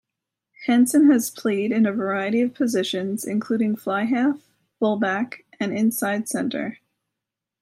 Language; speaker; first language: English; native; English